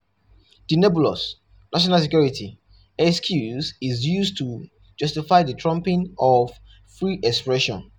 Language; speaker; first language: English; non-native, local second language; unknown